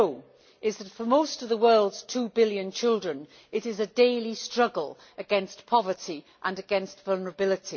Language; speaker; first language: English; native; English